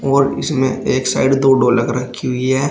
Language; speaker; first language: Hindi; native; Hindi